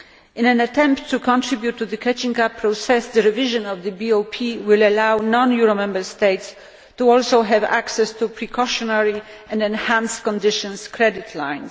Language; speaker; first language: English; non-native, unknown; Polish